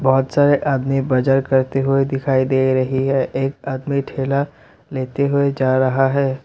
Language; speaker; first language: Hindi; non-native, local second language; Assamese